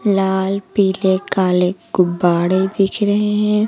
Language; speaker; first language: Hindi; native; Hindi